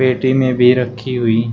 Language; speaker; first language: Hindi; native; Hindi